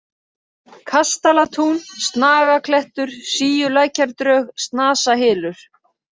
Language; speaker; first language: Icelandic; native; Icelandic